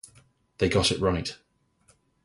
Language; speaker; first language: English; native; English